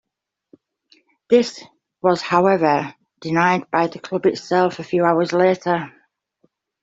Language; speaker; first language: English; native; English